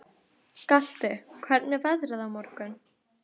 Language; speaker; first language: Icelandic; native; Icelandic